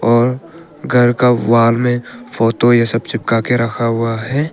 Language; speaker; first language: Hindi; early bilingual, other home language; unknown